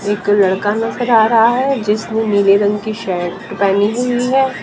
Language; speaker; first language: Hindi; native; Hindi